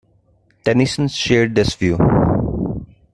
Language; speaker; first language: English; non-native, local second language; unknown